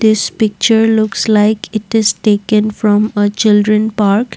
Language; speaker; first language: English; non-native, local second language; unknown